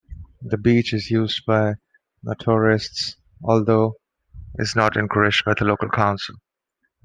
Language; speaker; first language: English; non-native, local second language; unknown